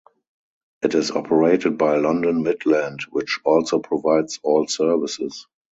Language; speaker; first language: English; non-native, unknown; German